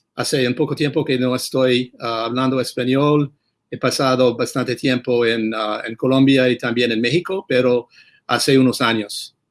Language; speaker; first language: Spanish; non-native, fluent; English